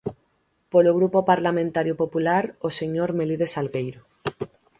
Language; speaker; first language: Galician; native; Galician